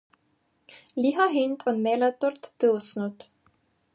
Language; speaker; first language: Estonian; non-native, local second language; Russian